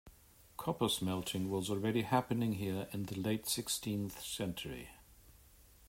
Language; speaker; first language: English; native; English